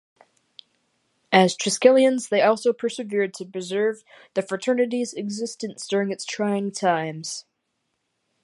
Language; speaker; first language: English; native; English